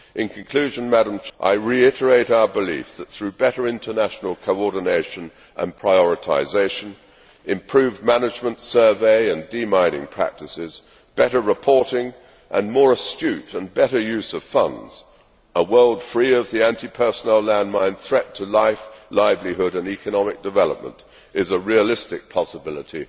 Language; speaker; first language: English; native; English